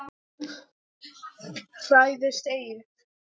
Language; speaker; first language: Icelandic; non-native, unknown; English